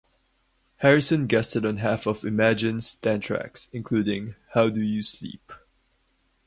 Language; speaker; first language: English; non-native, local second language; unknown